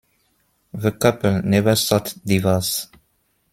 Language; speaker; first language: English; non-native, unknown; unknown